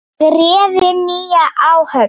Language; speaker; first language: Icelandic; native; Icelandic